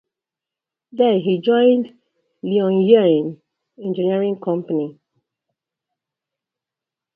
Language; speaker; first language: English; native; English